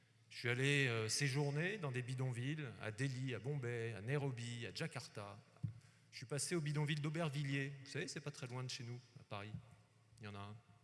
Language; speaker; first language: French; native; French